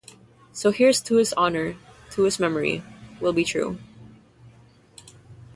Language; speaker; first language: English; non-native, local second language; Filipino